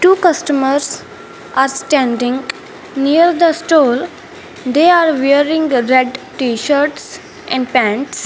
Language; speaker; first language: English; non-native, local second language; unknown